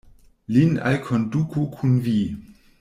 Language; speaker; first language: Esperanto; non-native, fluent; German